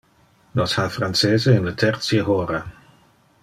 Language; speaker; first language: Interlingua; non-native, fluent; Dutch